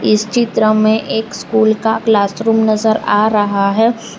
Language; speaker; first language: Hindi; non-native, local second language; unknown